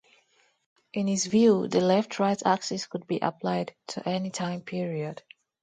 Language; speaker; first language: English; non-native, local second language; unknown